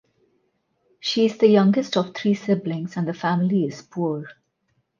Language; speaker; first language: English; non-native, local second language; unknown